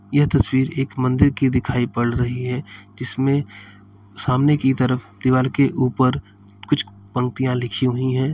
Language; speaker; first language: Hindi; native; Hindi